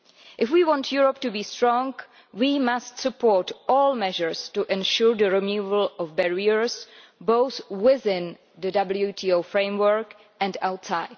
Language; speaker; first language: English; non-native, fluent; Czech